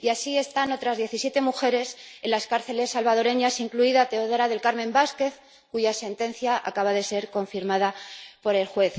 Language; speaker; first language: Spanish; native; Spanish